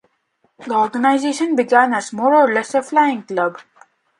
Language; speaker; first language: English; non-native, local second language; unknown